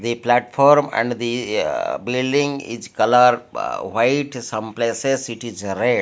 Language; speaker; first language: English; non-native, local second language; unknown